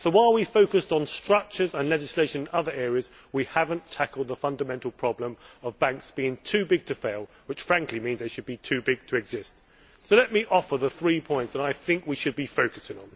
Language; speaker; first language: English; native; English